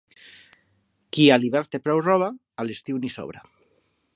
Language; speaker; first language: Catalan; non-native, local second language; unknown